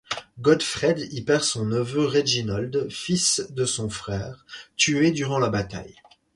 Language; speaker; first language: French; native; French